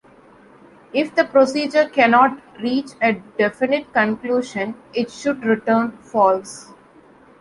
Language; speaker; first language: English; non-native, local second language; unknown